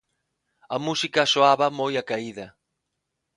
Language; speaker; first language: Galician; non-native, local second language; Spanish